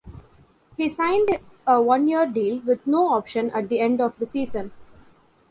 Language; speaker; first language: English; non-native, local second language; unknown